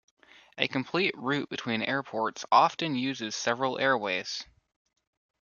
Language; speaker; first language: English; native; English